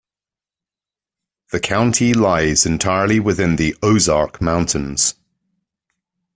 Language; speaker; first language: English; native; English